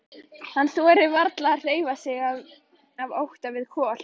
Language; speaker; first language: Icelandic; native; Icelandic